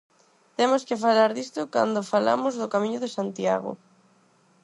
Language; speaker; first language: Galician; non-native, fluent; Spanish